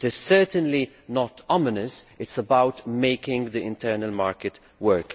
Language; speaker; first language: English; non-native, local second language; Maltese